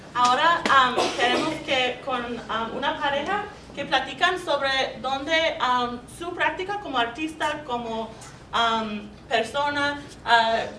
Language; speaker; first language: Spanish; non-native, learner; English